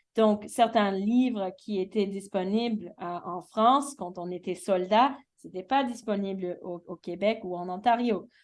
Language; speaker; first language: French; early bilingual, heritage; English